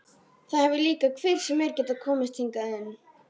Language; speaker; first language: Icelandic; native; Icelandic